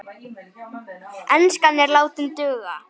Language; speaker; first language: Icelandic; native; Icelandic